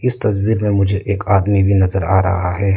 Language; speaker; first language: Hindi; non-native, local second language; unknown